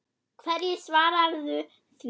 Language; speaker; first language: Icelandic; non-native, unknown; German